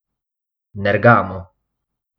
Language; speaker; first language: Slovenian; non-native, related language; Bosnian